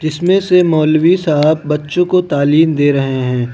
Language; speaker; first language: Hindi; native; Hindi